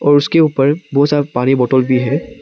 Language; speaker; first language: Hindi; non-native, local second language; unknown